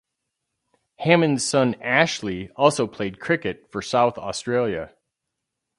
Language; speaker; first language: English; native; English